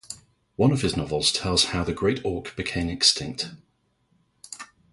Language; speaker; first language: English; native; English